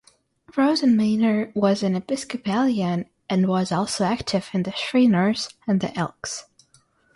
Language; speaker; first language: English; non-native, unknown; Russian